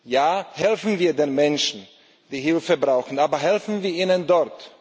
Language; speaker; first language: German; non-native, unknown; Slovak